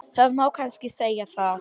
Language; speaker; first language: Icelandic; non-native, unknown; Polish